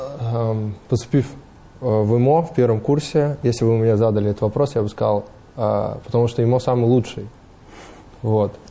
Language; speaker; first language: Russian; non-native, fluent; Uzbek